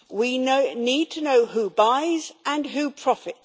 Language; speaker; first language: English; native; English